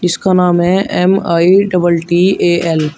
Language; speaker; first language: Hindi; native; Hindi